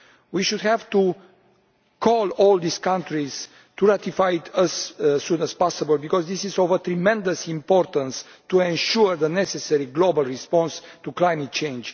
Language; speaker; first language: English; non-native, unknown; Romanian